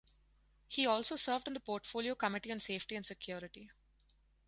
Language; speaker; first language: English; non-native, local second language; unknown